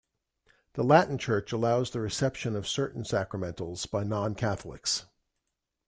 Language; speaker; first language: English; native; English